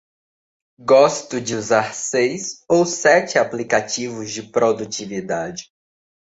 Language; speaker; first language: Portuguese; native; Portuguese